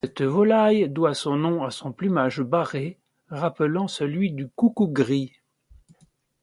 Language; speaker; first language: French; native; French